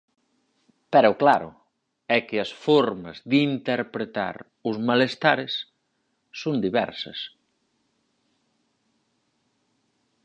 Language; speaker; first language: Galician; native; Galician